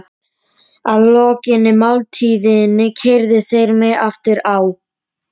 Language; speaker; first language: Icelandic; non-native, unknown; Polish